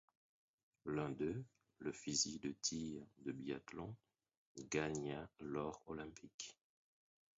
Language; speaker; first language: French; non-native, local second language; Haitian Creole